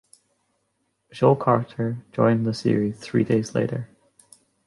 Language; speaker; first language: English; native; English